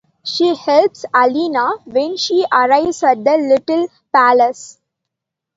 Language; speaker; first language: English; non-native, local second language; Tamil